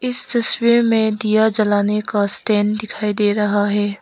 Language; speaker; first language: Hindi; early bilingual, other home language; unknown